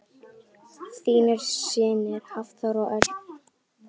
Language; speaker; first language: Icelandic; native; Icelandic